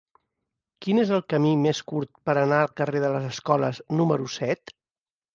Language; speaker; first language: Catalan; native; Catalan